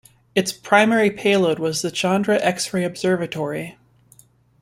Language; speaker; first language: English; native; English